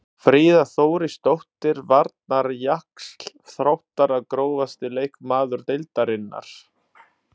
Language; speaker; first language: Icelandic; non-native, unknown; Italian